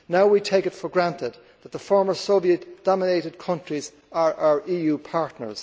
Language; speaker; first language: English; native; English